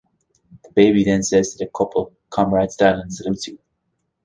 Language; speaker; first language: English; native; English